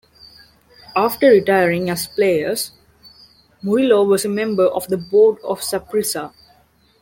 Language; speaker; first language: English; non-native, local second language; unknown